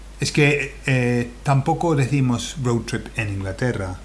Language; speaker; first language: Spanish; non-native, fluent; English